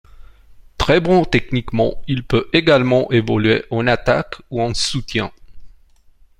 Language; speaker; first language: French; non-native, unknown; Romanian